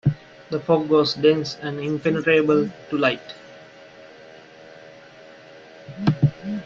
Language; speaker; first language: English; non-native, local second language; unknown